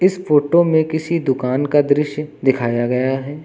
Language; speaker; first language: Hindi; native; Hindi